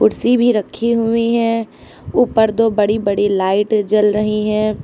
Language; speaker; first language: Hindi; native; Hindi